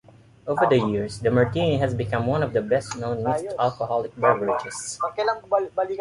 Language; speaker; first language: English; non-native, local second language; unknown